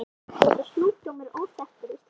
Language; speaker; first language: Icelandic; native; Icelandic